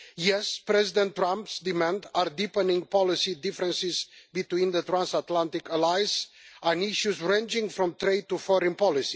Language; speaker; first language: English; non-native, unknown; Romanian